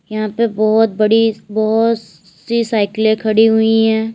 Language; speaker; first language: Hindi; native; Hindi